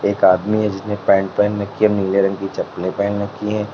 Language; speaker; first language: Hindi; native; Hindi